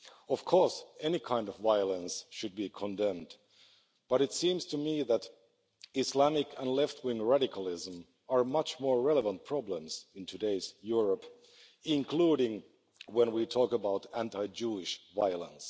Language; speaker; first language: English; non-native, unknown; Finnish